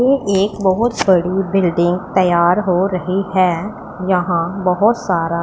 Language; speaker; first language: Hindi; non-native, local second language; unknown